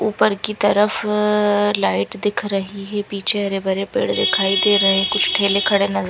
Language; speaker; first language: Hindi; non-native, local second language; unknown